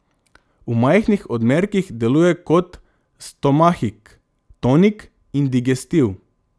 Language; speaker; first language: Slovenian; non-native, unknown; Macedonian